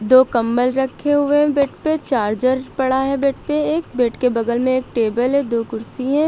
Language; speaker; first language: Hindi; native; Hindi